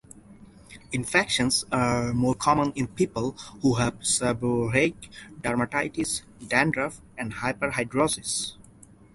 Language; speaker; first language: English; non-native, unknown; Bangla